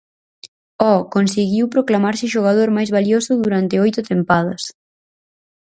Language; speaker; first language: Galician; native; Galician